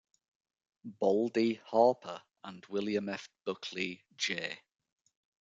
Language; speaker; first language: English; native; English